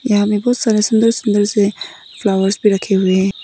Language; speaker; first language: Hindi; non-native, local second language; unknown